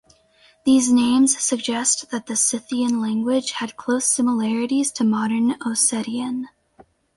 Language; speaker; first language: English; native; English